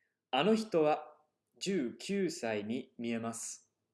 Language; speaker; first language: Japanese; non-native, fluent; English